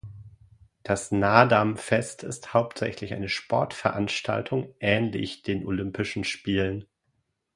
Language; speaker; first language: German; native; German